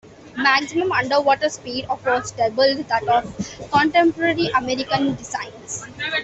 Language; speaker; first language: English; non-native, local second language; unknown